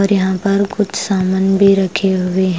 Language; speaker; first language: Hindi; non-native, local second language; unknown